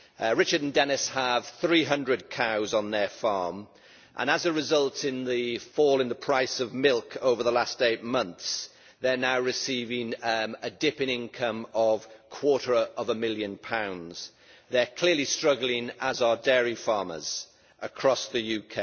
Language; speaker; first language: English; native; English